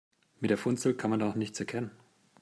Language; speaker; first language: German; native; German